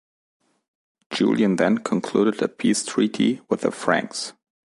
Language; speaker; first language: English; non-native, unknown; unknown